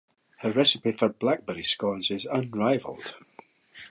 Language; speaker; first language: English; native; English